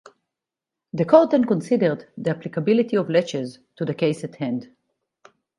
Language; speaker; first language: English; non-native, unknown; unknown